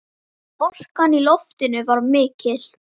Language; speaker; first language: Icelandic; native; Icelandic